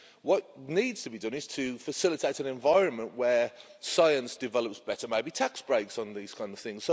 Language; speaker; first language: English; native; English